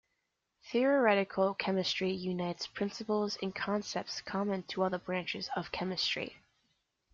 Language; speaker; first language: English; native; English